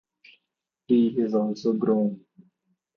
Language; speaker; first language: English; non-native, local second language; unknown